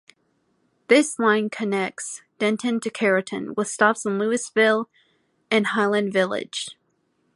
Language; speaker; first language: English; native; English